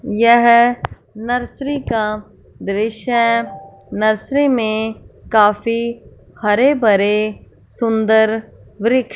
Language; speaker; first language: Hindi; non-native, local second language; Punjabi